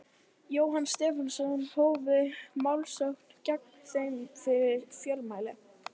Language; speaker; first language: Icelandic; native; Icelandic